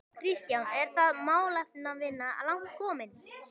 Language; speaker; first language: Icelandic; native; Icelandic